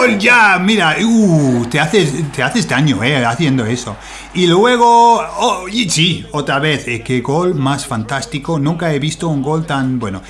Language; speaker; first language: Spanish; non-native, fluent; English